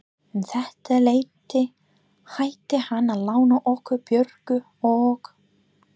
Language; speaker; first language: Icelandic; non-native, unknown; English